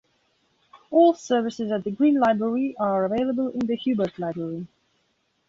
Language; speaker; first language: English; non-native, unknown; Belarusian